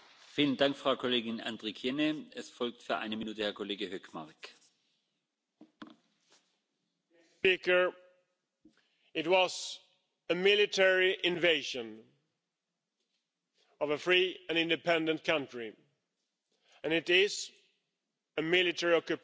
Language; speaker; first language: English; non-native, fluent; Swedish